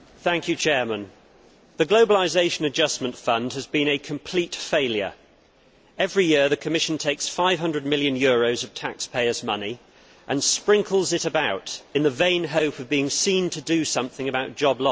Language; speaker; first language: English; native; English